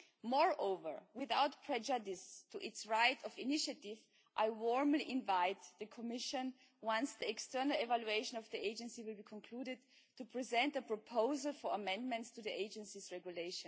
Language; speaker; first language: English; non-native, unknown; German